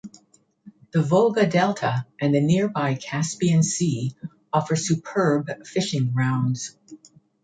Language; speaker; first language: English; native; English